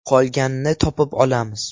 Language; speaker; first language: Uzbek; non-native, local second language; Russian